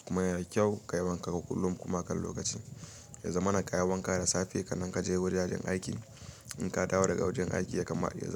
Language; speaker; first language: Hausa; native; Hausa